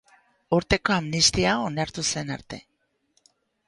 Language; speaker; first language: Basque; native; Basque